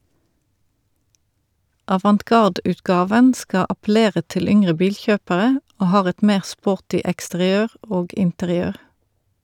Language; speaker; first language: Norwegian; native; Norwegian